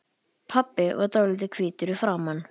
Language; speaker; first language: Icelandic; native; Icelandic